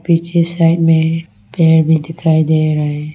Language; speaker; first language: Hindi; non-native, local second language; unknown